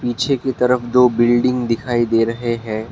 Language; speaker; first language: Hindi; non-native, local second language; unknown